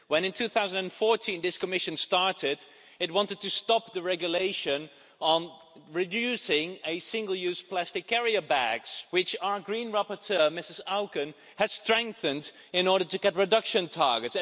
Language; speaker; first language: English; non-native, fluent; Dutch